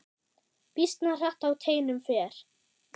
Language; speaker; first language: Icelandic; non-native, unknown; German